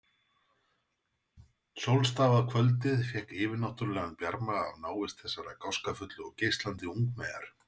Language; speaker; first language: Icelandic; native; Icelandic